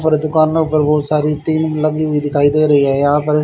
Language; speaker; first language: Hindi; native; Hindi